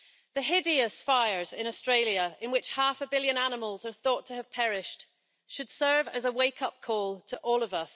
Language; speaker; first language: English; native; English